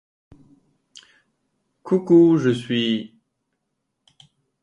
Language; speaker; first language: English; non-native, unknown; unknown